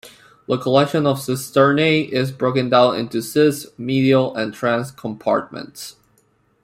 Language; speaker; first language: English; non-native, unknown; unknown